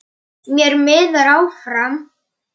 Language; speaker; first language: Icelandic; non-native, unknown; Polish